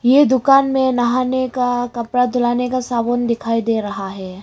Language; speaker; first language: Hindi; early bilingual, other home language; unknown